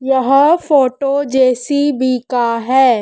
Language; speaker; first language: Hindi; native; Hindi